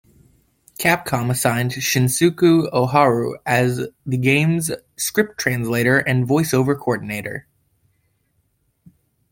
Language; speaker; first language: English; native; English